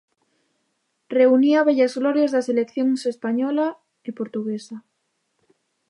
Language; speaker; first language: Galician; native; Galician